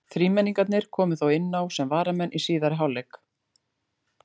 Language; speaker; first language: Icelandic; native; Icelandic